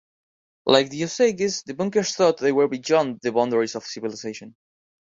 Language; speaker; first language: English; non-native, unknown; Spanish